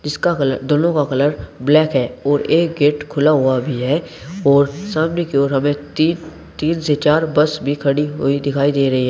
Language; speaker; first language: Hindi; native; Hindi